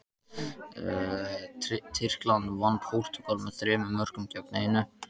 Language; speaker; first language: Icelandic; native; Icelandic